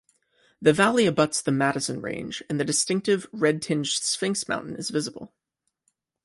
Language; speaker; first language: English; native; English